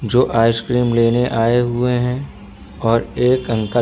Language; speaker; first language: Hindi; native; Hindi